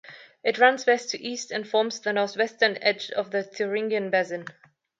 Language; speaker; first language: English; non-native, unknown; German